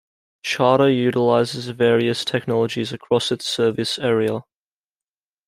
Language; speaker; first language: English; native; English